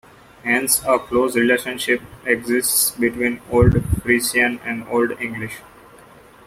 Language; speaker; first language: English; non-native, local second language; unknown